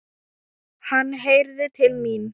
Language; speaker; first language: Icelandic; non-native, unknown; Thai